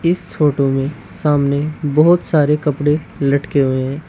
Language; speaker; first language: Hindi; native; Hindi